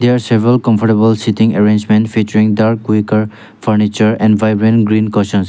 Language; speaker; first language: English; non-native, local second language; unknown